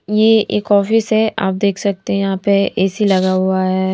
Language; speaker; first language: Hindi; non-native, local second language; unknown